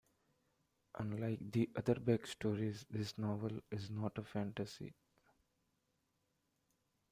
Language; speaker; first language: English; non-native, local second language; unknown